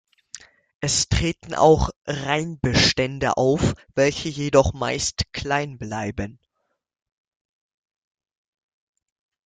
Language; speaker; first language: German; native; German